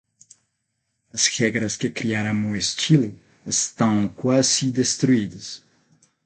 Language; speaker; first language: Portuguese; non-native, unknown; Spanish